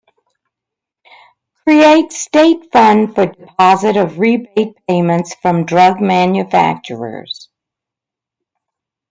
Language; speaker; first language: English; native; English